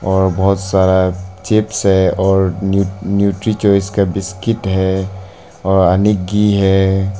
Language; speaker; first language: Hindi; non-native, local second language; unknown